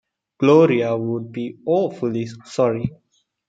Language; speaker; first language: English; non-native, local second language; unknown